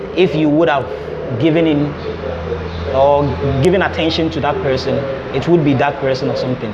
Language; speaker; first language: English; non-native, local second language; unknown